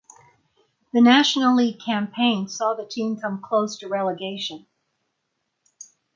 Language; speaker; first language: English; native; English